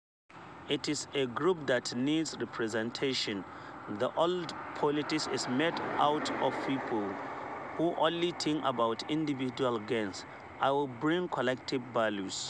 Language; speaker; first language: English; non-native, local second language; Hausa